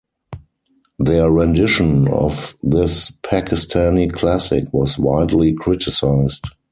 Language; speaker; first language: English; non-native, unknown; German